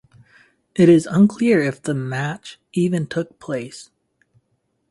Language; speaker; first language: English; native; English